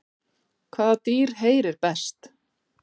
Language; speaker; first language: Icelandic; native; Icelandic